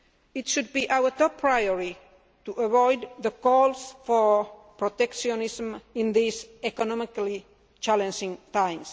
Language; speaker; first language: English; non-native, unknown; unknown